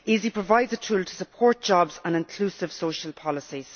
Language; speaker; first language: English; native; English